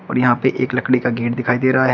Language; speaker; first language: Hindi; native; Hindi